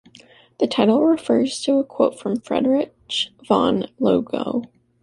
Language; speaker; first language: English; native; English